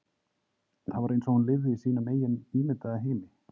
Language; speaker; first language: Icelandic; native; Icelandic